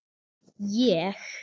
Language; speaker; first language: Icelandic; native; Icelandic